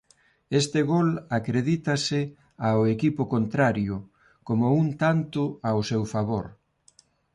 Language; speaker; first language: Galician; non-native, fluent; Spanish